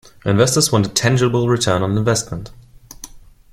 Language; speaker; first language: English; non-native, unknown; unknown